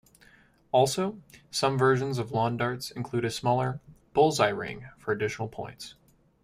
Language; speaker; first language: English; native; English